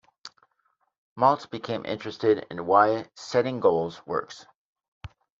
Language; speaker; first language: English; native; English